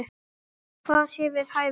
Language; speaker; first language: Icelandic; native; Icelandic